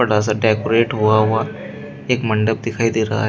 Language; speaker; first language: Hindi; native; Hindi